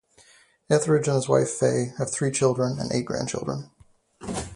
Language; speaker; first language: English; native; English